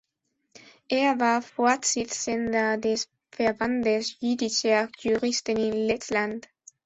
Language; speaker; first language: German; non-native, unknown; Spanish